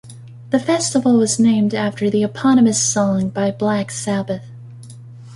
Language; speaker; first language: English; native; English